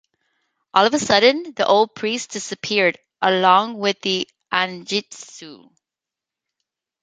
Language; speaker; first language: English; native; English